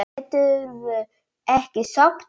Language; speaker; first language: Icelandic; non-native, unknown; Polish